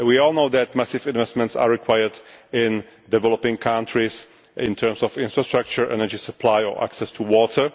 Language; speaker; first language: English; non-native, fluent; Czech